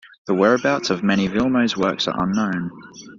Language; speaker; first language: English; native; English